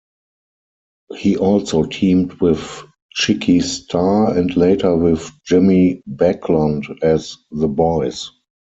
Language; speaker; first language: English; non-native, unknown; German